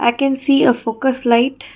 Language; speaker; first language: English; non-native, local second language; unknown